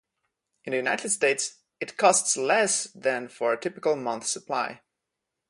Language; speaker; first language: English; non-native, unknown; Polish